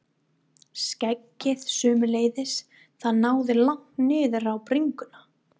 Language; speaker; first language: Icelandic; non-native, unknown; English